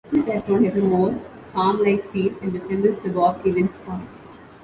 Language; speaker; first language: English; non-native, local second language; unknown